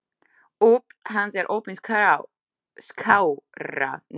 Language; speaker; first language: Icelandic; non-native, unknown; Slovak